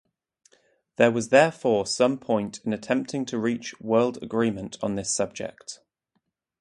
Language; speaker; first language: English; native; English